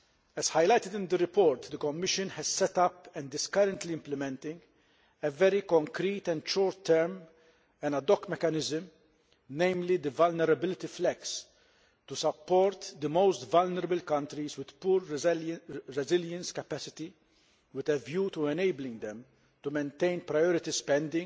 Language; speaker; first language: English; non-native, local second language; Maltese